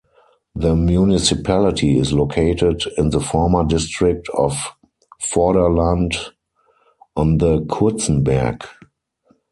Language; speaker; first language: English; non-native, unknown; German